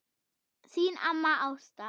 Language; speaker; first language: Icelandic; non-native, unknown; German